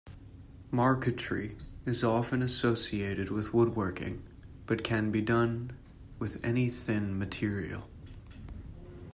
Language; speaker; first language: English; native; English